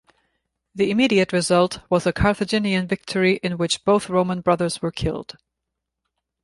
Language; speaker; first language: English; non-native, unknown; German